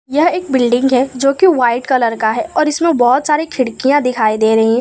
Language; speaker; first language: Hindi; non-native, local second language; Gujarati